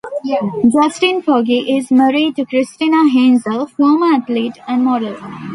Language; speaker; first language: English; non-native, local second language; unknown